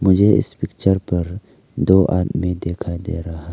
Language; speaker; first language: Hindi; early bilingual, other home language; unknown